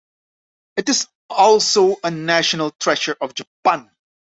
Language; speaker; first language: English; non-native, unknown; Dutch